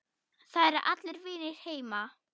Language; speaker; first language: Icelandic; non-native, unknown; German